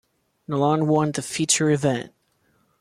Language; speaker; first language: English; non-native, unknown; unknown